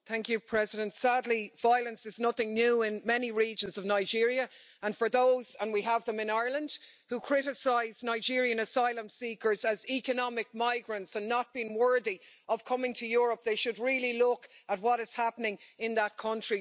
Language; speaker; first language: English; native; English